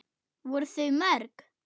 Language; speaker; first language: Icelandic; non-native, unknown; German